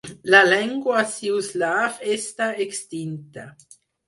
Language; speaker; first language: Catalan; non-native, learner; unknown